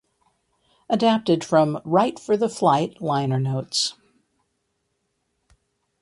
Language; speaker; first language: English; native; English